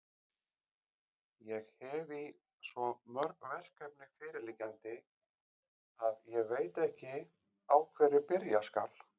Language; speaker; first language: Icelandic; native; Icelandic